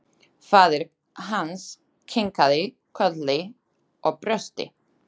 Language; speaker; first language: Icelandic; non-native, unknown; Slovak